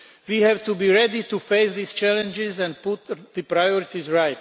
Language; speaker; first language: English; non-native, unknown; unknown